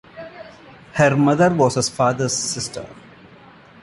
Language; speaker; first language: English; non-native, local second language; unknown